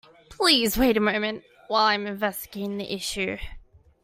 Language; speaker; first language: English; native; English